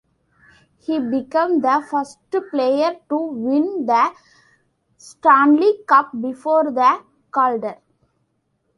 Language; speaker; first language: English; non-native, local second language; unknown